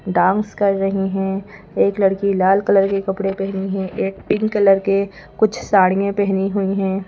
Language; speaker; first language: Hindi; native; Hindi